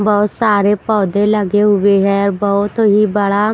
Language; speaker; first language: Hindi; non-native, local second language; Punjabi